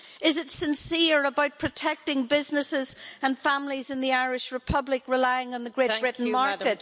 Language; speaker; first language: English; native; English